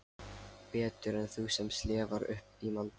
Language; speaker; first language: Icelandic; non-native, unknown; Lithuanian